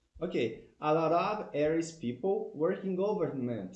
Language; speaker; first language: English; non-native, fluent; Portuguese